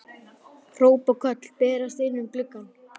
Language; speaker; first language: Icelandic; native; Icelandic